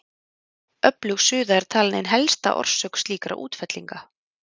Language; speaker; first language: Icelandic; native; Icelandic